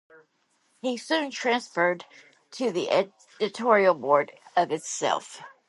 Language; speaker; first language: English; native; English